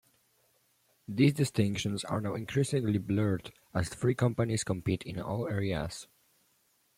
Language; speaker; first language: English; non-native, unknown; Polish